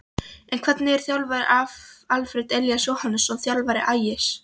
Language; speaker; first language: Icelandic; non-native, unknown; Polish